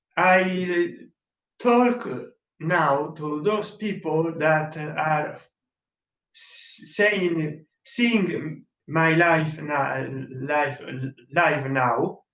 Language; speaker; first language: English; non-native, learner; Italian